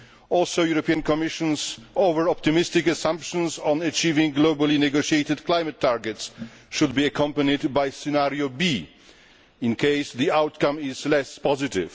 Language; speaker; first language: English; non-native, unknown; Polish